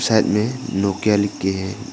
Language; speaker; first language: Hindi; non-native, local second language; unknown